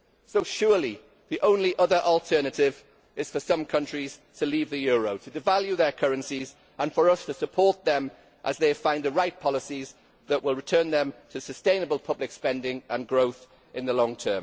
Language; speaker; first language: English; native; English